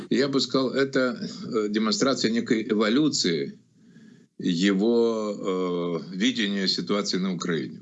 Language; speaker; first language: Russian; native; Russian